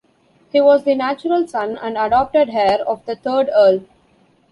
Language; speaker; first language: English; non-native, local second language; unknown